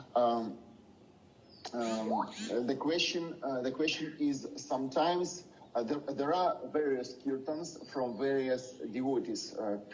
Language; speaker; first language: English; non-native, fluent; Russian